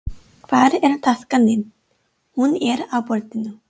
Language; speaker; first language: Icelandic; non-native, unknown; English